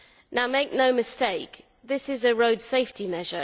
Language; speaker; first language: English; native; English